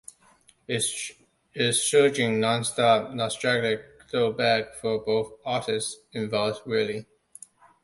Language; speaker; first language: English; non-native, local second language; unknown